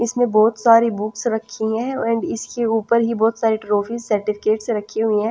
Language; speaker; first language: Hindi; non-native, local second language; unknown